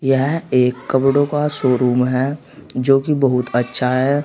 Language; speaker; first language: Hindi; native; Hindi